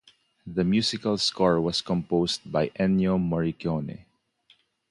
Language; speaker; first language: English; non-native, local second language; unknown